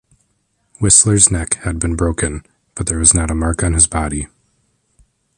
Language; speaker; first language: English; native; English